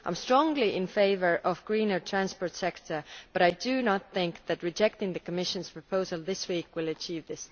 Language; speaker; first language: English; non-native, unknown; Estonian